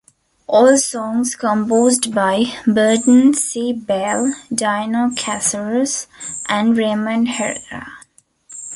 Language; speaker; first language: English; non-native, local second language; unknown